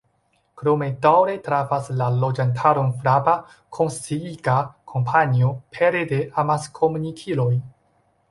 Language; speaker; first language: Esperanto; non-native, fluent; Chinese